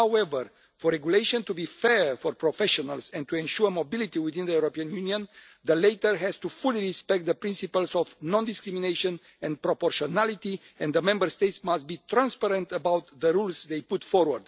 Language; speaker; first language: English; non-native, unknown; Romanian